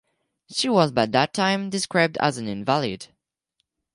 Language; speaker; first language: English; non-native, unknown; French